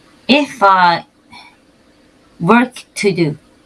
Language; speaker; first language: English; non-native, learner; Korean